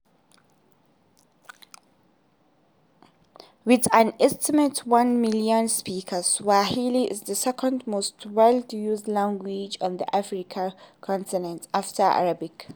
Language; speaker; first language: English; non-native, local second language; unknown